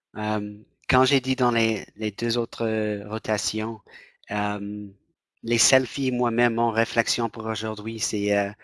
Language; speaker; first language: French; non-native, fluent; English